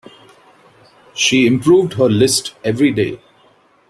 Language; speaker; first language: English; non-native, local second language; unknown